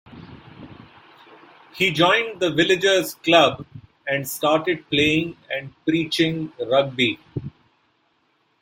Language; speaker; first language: English; non-native, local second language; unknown